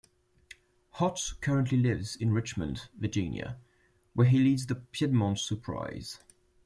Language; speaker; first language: English; non-native, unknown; French